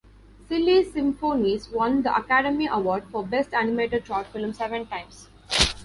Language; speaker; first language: English; non-native, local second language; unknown